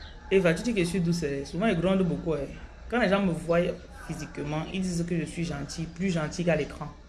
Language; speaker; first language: French; non-native, local second language; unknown